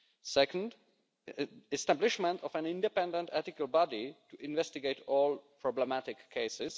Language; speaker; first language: English; non-native, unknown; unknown